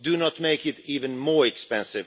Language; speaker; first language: English; non-native, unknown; Swedish